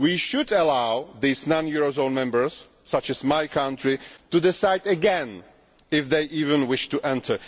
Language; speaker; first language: English; non-native, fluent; Czech